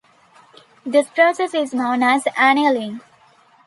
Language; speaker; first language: English; non-native, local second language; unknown